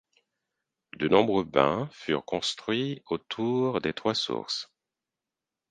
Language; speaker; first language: French; non-native, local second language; Haitian Creole